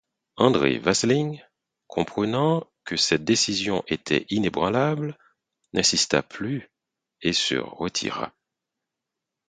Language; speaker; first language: French; non-native, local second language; Haitian Creole